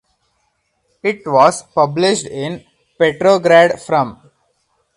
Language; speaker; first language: English; non-native, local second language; Hindi